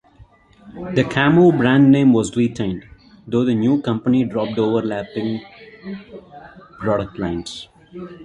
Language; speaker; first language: English; non-native, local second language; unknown